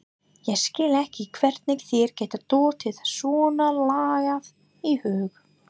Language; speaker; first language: Icelandic; non-native, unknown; English